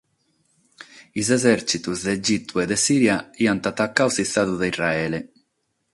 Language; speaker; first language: Sardinian; non-native, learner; Catalan